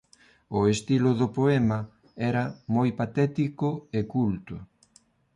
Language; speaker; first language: Galician; non-native, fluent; Spanish